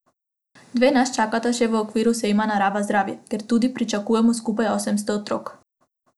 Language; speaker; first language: Slovenian; non-native, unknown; Macedonian